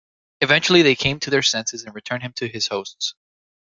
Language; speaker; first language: English; native; English